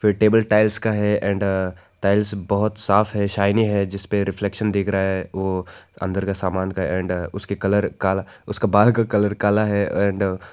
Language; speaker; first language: Hindi; non-native, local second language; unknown